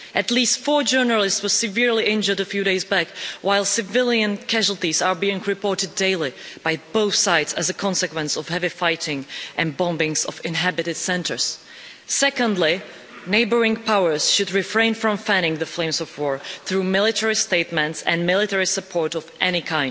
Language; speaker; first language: English; non-native, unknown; Czech